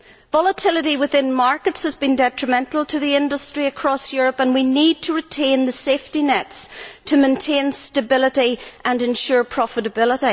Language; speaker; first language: English; native; English